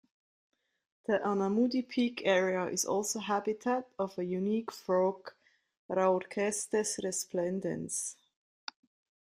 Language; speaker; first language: English; non-native, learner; Swiss German